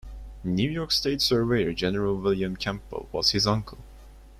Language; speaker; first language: English; non-native, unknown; Turkish